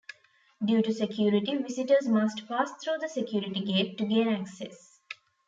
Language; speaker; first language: English; non-native, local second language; Tamil